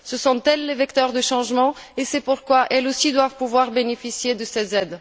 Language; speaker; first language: French; non-native, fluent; Bulgarian